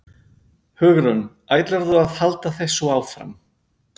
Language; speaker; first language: Icelandic; non-native, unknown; Spanish